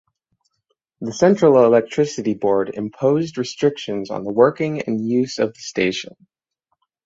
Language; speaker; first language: English; native; English